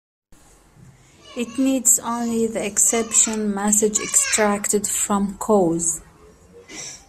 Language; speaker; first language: English; native; English